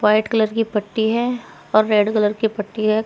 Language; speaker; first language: Hindi; native; Hindi